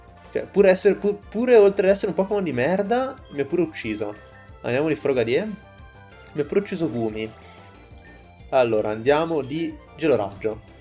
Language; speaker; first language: Italian; native; Italian